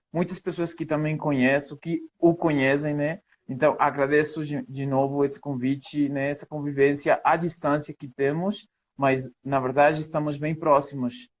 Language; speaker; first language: Portuguese; non-native, fluent; Spanish